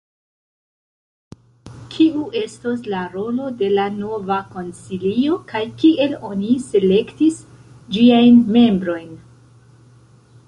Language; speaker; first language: Esperanto; non-native, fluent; Central Kurdish